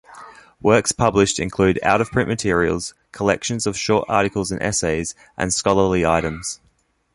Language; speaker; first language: English; native; English